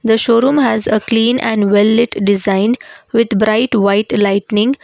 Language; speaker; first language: English; non-native, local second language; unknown